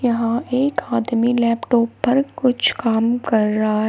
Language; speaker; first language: Hindi; native; Hindi